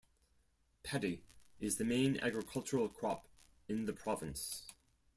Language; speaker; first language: English; non-native, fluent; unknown